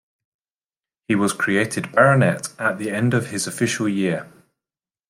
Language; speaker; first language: English; native; English